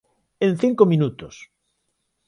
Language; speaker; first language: Galician; non-native, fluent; Spanish